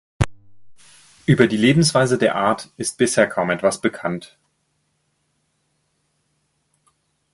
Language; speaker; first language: German; native; German